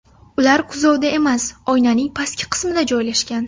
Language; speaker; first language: Uzbek; native; Uzbek